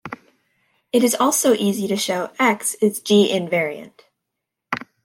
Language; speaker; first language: English; native; English